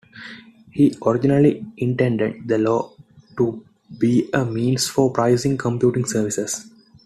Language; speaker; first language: English; non-native, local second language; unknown